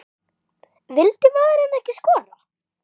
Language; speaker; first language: Icelandic; native; Icelandic